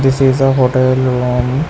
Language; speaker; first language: English; non-native, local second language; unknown